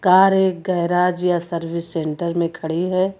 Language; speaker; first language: Hindi; native; Hindi